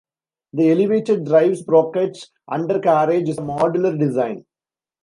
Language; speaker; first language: English; non-native, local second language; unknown